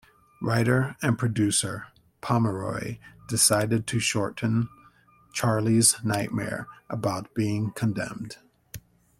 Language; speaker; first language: English; native; English